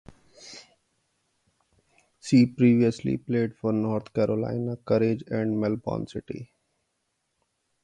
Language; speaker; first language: English; non-native, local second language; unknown